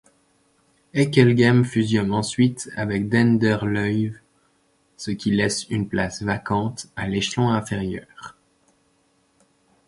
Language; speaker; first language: French; native; French